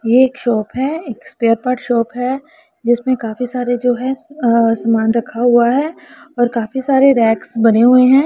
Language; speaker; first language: Hindi; non-native, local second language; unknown